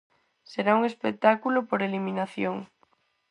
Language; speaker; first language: Galician; non-native, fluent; Spanish